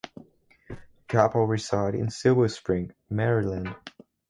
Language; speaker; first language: English; non-native, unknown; Spanish